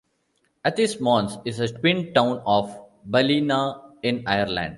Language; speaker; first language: English; non-native, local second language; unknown